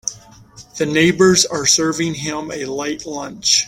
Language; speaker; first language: English; native; English